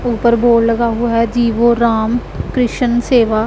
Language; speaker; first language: Hindi; non-native, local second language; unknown